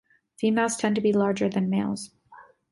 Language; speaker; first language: English; native; English